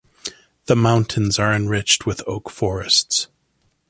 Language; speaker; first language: English; native; English